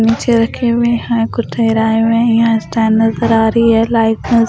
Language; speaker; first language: Hindi; non-native, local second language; Punjabi